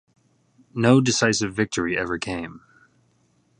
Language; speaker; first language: English; native; English